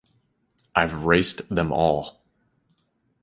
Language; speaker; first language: English; native; English